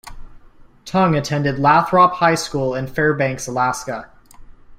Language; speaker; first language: English; native; English